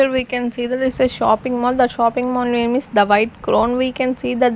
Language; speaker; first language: English; non-native, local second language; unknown